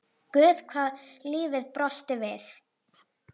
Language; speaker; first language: Icelandic; native; Icelandic